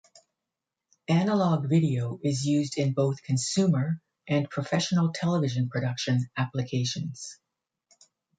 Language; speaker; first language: English; native; English